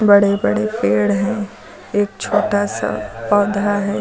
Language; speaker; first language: Hindi; native; Hindi